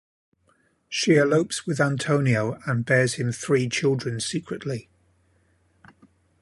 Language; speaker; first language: English; native; English